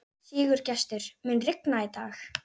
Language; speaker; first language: Icelandic; native; Icelandic